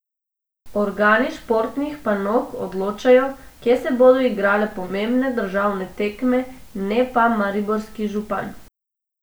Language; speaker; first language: Slovenian; non-native, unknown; Macedonian